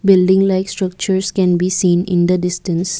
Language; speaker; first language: English; non-native, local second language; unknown